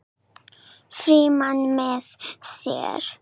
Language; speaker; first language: Icelandic; non-native, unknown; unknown